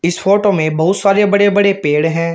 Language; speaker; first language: Hindi; native; Hindi